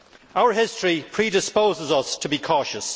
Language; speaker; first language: English; native; English